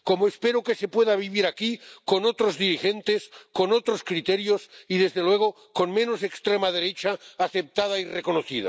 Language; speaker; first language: Spanish; non-native, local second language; Catalan